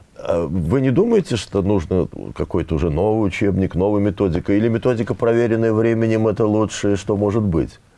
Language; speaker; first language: Russian; native; Russian